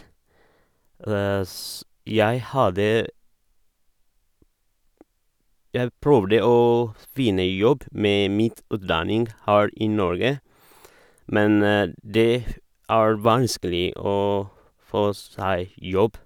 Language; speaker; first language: Norwegian; non-native, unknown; Oromo